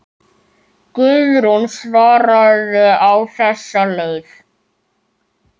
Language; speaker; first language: Icelandic; native; Icelandic